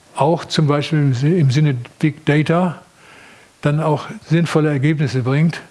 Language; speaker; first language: German; native; German